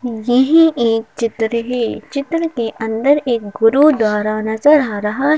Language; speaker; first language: Hindi; native; Hindi